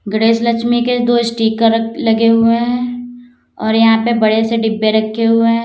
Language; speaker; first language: Hindi; native; Hindi